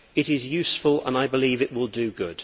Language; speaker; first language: English; native; English